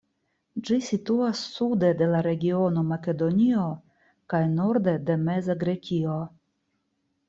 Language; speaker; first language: Esperanto; non-native, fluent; Russian